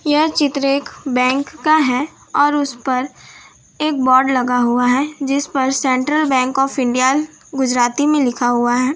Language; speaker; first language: Hindi; non-native, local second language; Gujarati